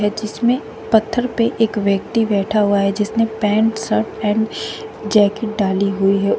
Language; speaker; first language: Hindi; native; Hindi